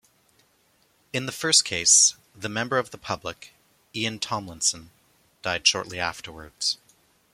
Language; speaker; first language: English; native; English